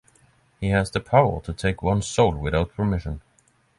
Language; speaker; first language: English; non-native, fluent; Norwegian